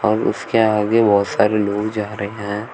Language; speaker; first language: Hindi; native; Hindi